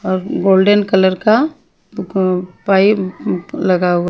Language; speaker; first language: Hindi; non-native, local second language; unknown